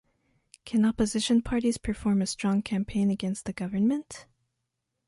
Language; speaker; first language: English; non-native, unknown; French